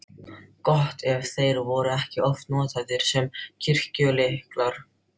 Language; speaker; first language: Icelandic; non-native, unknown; Filipino